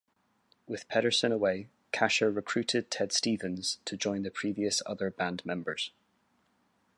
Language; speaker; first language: English; native; English